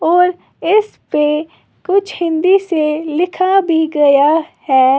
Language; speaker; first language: Hindi; native; Hindi